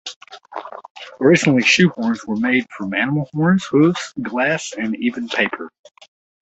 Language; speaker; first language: English; native; English